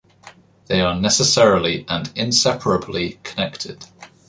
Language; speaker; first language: English; native; English